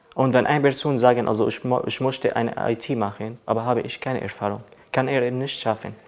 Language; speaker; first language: German; non-native, learner; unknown